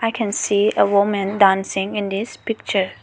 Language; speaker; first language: English; non-native, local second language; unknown